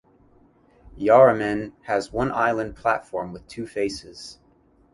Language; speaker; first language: English; native; English